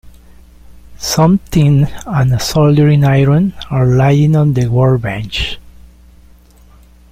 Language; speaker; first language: English; native; English